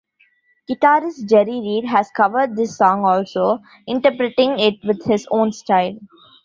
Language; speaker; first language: English; non-native, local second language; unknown